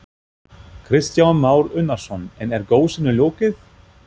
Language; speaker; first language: Icelandic; non-native, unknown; German